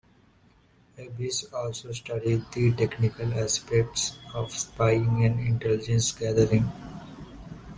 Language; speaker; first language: English; non-native, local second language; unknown